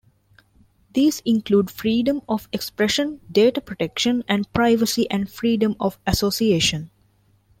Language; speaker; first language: English; non-native, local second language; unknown